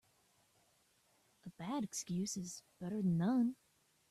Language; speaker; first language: English; native; English